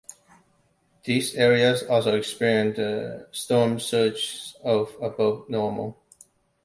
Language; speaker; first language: English; non-native, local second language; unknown